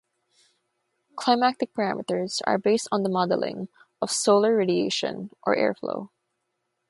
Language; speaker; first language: English; non-native, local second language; Filipino